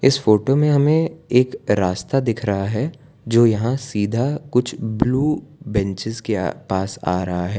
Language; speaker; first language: Hindi; non-native, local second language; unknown